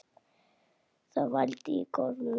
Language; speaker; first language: Icelandic; native; Icelandic